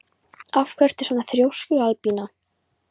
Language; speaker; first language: Icelandic; non-native, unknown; Polish